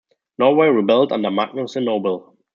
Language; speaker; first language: English; non-native, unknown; German